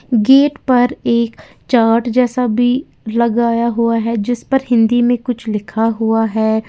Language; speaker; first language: Hindi; native; Hindi